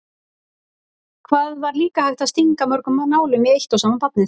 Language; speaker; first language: Icelandic; native; Icelandic